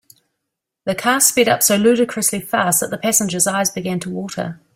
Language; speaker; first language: English; native; English